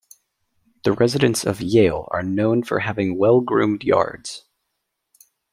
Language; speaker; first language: English; native; English